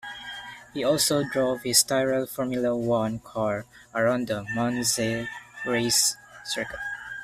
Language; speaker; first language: English; non-native, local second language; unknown